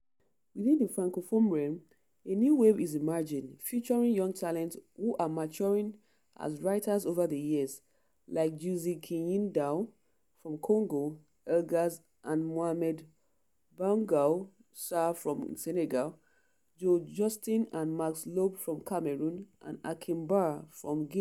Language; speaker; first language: English; non-native, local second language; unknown